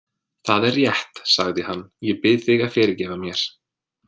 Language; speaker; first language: Icelandic; non-native, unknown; English